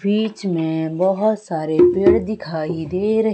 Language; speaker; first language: Hindi; native; Hindi